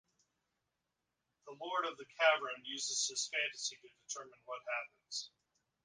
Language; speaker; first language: English; native; English